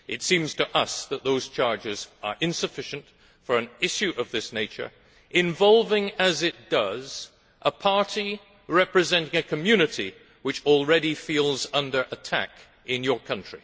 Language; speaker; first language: English; native; English